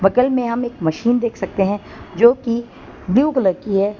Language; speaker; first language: Hindi; non-native, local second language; Gujarati